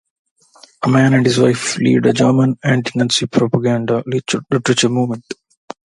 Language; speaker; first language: English; non-native, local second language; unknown